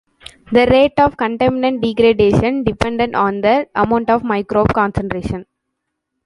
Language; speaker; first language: English; non-native, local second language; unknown